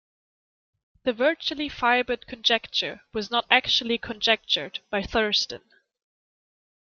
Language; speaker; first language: English; non-native, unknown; German